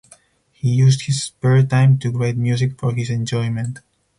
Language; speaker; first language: English; non-native, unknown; Spanish